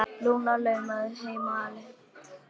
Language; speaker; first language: Icelandic; non-native, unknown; Polish